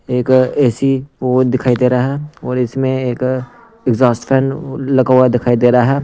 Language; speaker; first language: Hindi; non-native, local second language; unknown